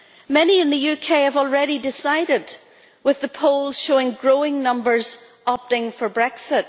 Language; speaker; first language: English; native; English